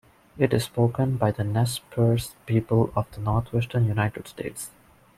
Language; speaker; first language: English; non-native, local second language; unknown